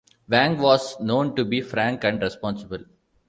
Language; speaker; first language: English; non-native, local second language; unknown